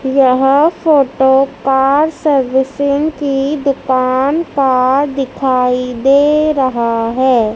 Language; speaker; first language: Hindi; native; Hindi